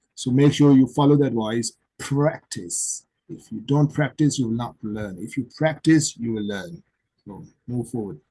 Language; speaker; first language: English; non-native, local second language; Urdu